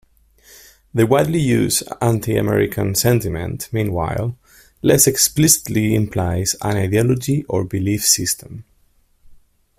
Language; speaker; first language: English; non-native, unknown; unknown